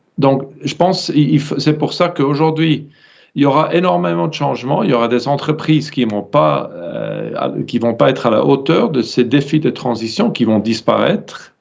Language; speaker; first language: French; non-native, fluent; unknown